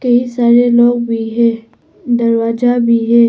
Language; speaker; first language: Hindi; non-native, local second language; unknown